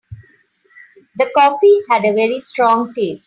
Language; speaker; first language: English; non-native, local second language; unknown